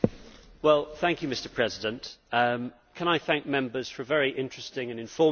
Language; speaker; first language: English; native; English